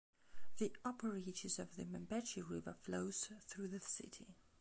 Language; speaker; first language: English; non-native, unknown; Belarusian